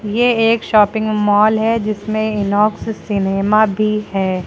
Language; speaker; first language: Hindi; native; Hindi